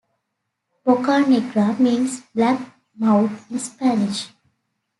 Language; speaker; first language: English; native; English